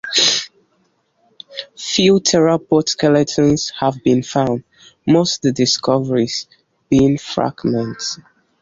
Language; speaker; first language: English; native; English